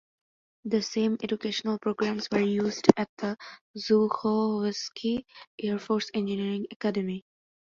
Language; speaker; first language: English; non-native, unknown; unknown